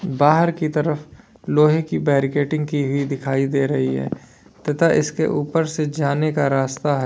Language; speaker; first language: Hindi; native; Hindi